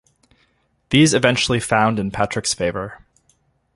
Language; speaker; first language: English; native; English